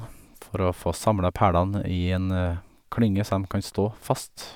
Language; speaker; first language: Norwegian; native; Norwegian